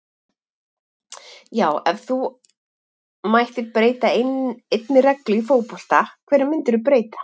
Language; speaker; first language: Icelandic; native; Icelandic